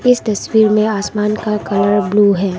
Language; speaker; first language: Hindi; non-native, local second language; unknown